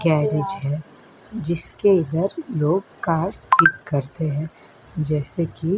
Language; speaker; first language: Hindi; native; Hindi